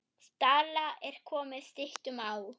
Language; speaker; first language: Icelandic; non-native, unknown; German